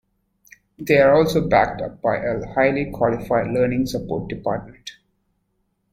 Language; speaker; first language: English; native; English